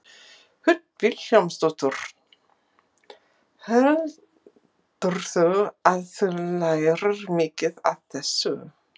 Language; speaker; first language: Icelandic; non-native, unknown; English